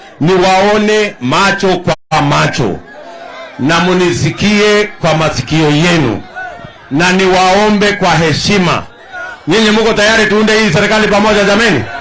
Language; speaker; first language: Swahili; non-native, local second language; Kalenjin